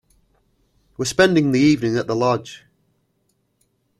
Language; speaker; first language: English; native; English